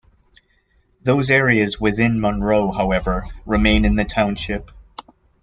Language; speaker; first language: English; native; English